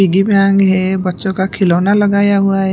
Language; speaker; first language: Hindi; non-native, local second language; Punjabi